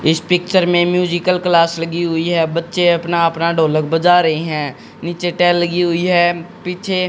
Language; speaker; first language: Hindi; native; Hindi